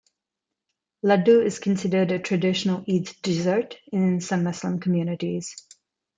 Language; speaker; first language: English; non-native, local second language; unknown